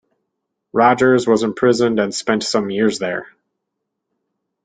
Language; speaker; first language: English; native; English